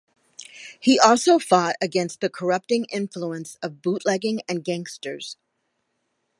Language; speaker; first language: English; native; English